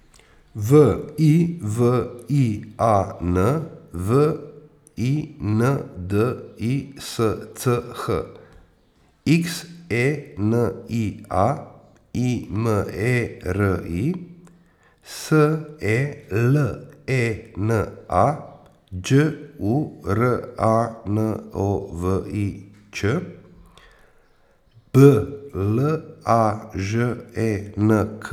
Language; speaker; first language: Slovenian; native; Slovenian